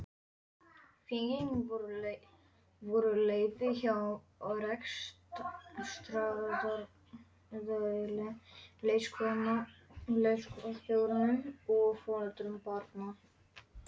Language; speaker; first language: Icelandic; non-native, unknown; Polish